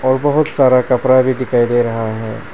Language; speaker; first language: Hindi; non-native, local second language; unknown